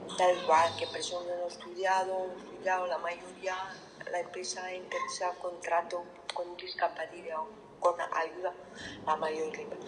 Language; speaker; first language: Spanish; non-native, learner; Lithuanian